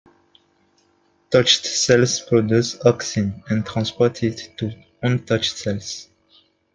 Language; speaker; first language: English; non-native, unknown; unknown